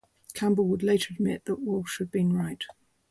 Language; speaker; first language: English; native; English